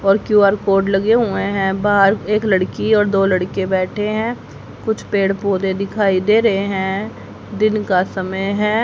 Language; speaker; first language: Hindi; native; Hindi